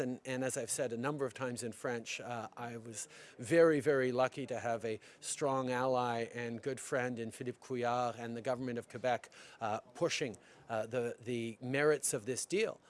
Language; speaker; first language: English; early bilingual, other home language; French